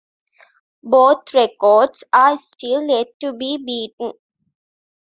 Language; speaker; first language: English; non-native, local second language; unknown